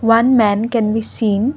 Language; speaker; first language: English; non-native, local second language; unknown